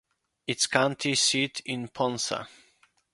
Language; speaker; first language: English; non-native, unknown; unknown